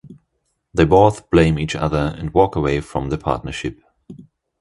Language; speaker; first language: English; non-native, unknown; German